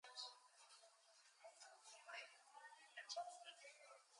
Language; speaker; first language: English; native; English